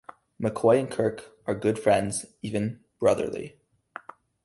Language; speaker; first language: English; native; English